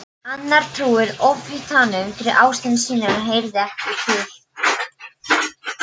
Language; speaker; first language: Icelandic; non-native, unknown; Polish